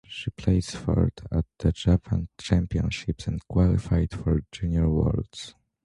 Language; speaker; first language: English; non-native, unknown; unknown